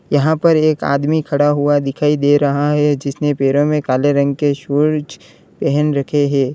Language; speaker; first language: Hindi; native; Hindi